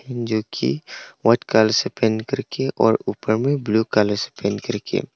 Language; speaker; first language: Hindi; non-native, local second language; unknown